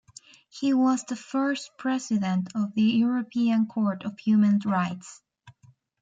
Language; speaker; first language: English; native; English